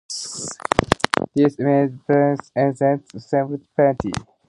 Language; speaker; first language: English; non-native, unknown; Asturian